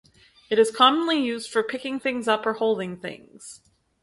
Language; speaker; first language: English; native; English